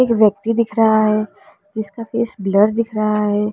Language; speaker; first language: Hindi; native; Hindi